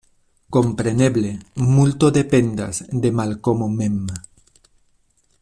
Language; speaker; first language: Esperanto; non-native, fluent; Spanish